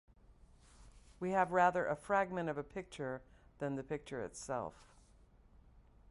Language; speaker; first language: English; native; English